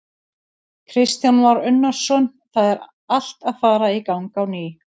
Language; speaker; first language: Icelandic; native; Icelandic